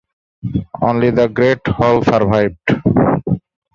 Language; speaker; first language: English; non-native, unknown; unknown